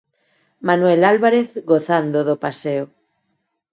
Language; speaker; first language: Galician; non-native, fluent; Spanish